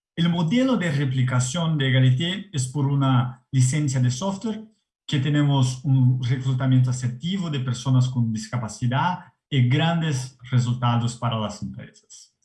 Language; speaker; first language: Spanish; non-native, related language; Portuguese